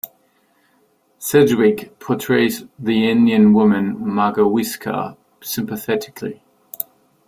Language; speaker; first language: English; non-native, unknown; German